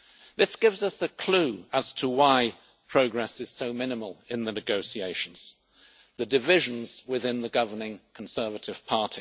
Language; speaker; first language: English; native; English